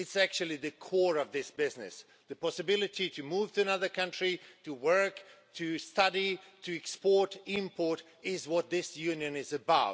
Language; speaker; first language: English; non-native, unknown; Swedish